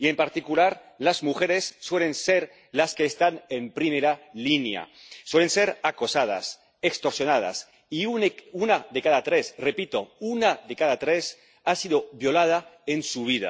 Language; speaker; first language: Spanish; native; Spanish